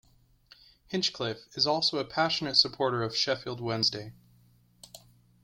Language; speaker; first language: English; native; English